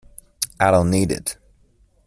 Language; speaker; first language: English; non-native, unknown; Chinese